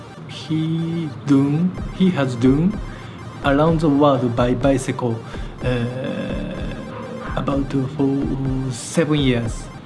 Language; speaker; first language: English; non-native, learner; Japanese